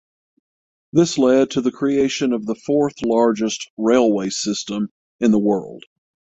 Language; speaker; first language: English; native; English